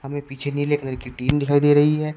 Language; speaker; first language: Hindi; native; Hindi